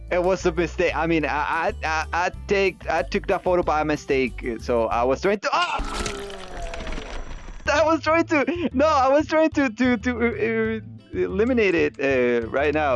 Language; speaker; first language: English; non-native, learner; Spanish